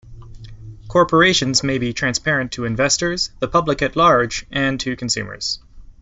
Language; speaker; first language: English; native; English